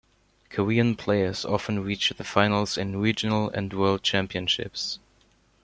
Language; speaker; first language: English; non-native, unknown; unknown